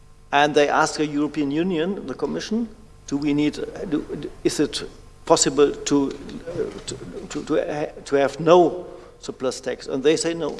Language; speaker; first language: English; non-native, learner; German